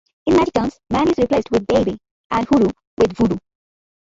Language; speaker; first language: English; non-native, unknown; Bangla